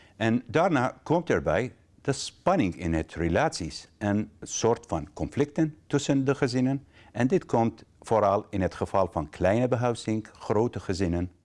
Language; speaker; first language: Dutch; non-native, fluent; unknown